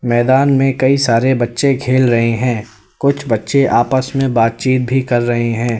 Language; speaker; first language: Hindi; native; Hindi